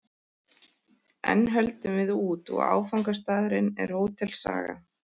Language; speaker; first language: Icelandic; native; Icelandic